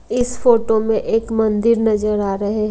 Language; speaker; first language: Hindi; non-native, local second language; Punjabi